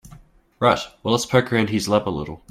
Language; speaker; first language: English; native; English